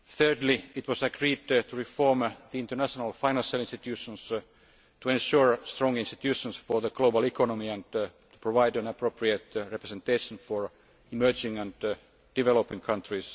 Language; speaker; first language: English; non-native, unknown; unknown